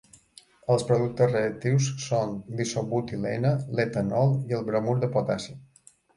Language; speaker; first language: Catalan; native; Catalan